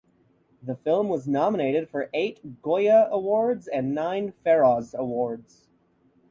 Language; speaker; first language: English; native; English